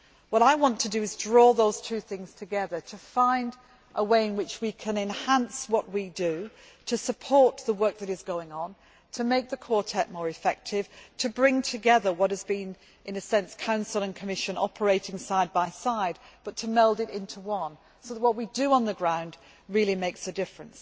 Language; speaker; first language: English; native; English